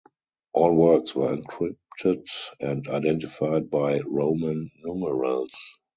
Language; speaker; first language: English; non-native, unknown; German